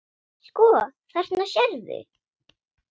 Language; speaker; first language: Icelandic; non-native, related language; Swedish